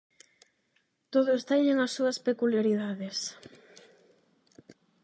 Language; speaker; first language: Galician; non-native, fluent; Spanish